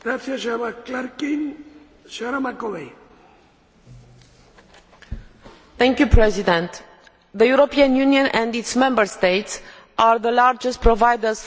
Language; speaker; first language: English; non-native, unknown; Romanian